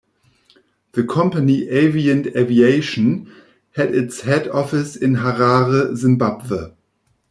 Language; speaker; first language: English; non-native, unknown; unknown